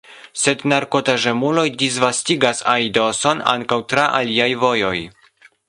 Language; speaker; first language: Esperanto; non-native, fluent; Polish